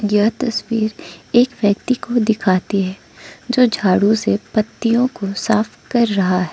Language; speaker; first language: Hindi; non-native, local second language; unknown